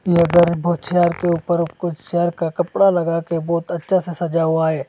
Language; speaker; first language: Hindi; non-native, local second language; Bangla